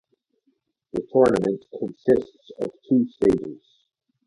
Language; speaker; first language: English; native; English